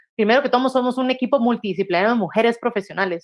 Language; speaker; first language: Spanish; native; Spanish